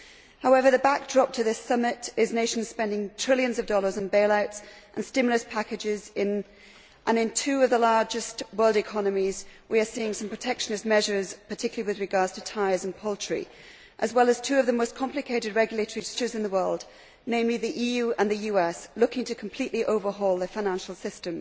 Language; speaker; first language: English; native; English